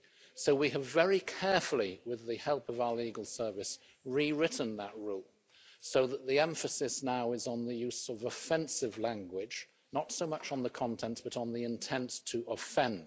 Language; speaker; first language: English; native; English